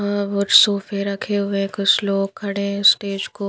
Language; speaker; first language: Hindi; non-native, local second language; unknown